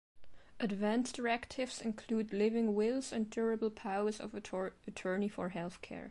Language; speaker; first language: English; non-native, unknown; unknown